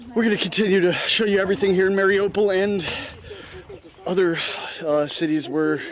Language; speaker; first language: English; native; English